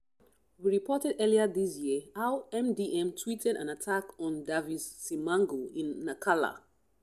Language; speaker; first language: English; non-native, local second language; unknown